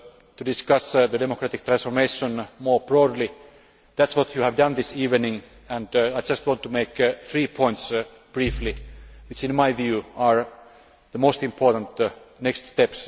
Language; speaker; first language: English; non-native, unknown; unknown